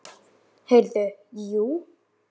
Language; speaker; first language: Icelandic; native; Icelandic